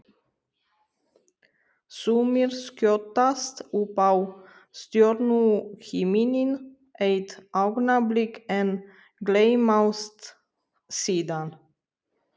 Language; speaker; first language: Icelandic; non-native, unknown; Romanian